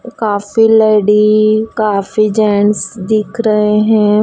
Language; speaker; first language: Hindi; native; Hindi